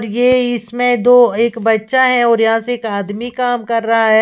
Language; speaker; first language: Hindi; native; Hindi